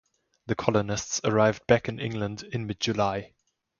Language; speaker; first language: English; non-native, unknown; German